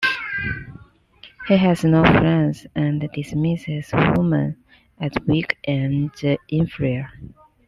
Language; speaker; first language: English; non-native, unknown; Chinese